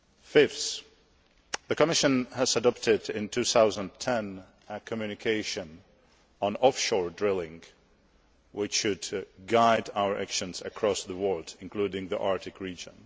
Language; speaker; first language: English; non-native, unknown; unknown